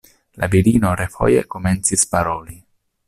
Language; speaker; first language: Esperanto; non-native, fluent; Italian